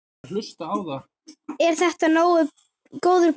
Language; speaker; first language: Icelandic; native; Icelandic